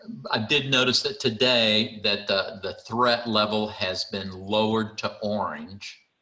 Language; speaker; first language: English; native; English